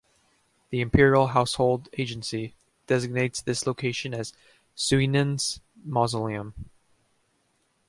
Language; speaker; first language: English; native; English